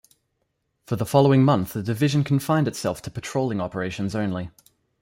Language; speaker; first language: English; native; English